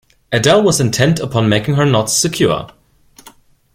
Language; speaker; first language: English; non-native, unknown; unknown